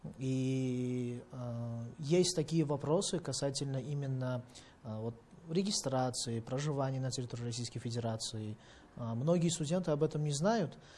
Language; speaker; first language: Russian; non-native, fluent; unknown